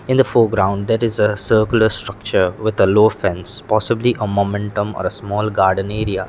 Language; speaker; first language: English; non-native, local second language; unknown